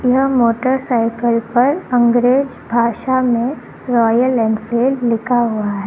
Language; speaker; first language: Hindi; non-native, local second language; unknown